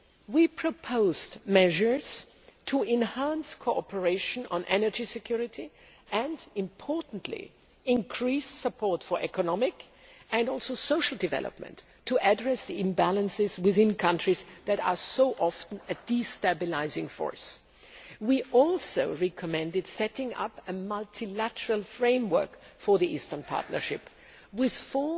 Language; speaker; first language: English; non-native, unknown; German